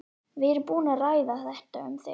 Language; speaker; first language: Icelandic; native; Icelandic